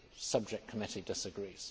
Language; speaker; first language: English; native; English